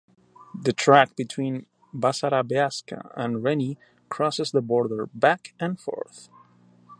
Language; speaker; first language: English; non-native, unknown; Spanish